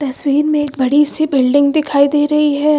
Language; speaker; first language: Hindi; native; Hindi